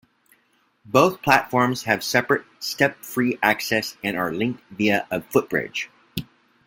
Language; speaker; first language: English; native; English